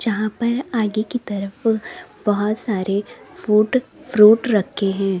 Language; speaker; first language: Hindi; native; Hindi